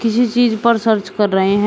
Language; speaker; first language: Hindi; native; Hindi